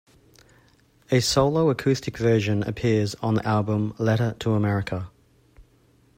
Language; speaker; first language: English; native; English